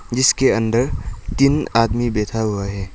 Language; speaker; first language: Hindi; non-native, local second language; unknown